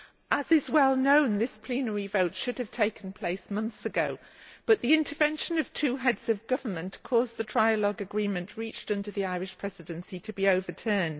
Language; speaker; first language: English; native; English